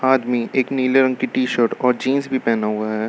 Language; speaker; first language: Hindi; native; Hindi